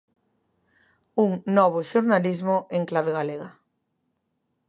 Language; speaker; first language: Galician; native; Galician